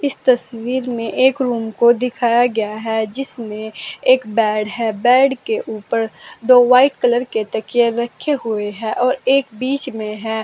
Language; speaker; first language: Hindi; native; Hindi